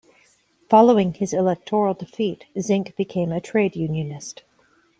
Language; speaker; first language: English; native; English